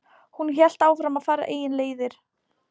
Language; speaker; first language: Icelandic; non-native, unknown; Polish